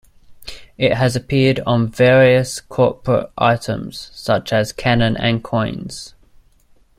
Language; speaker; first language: English; native; English